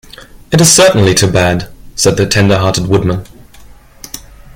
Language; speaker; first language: English; non-native, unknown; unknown